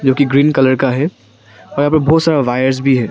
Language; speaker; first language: Hindi; non-native, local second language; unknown